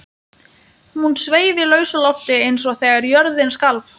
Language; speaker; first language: Icelandic; non-native, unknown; Lithuanian